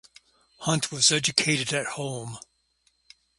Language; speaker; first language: English; native; English